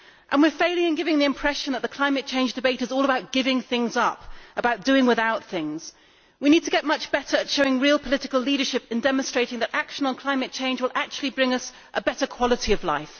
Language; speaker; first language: English; native; English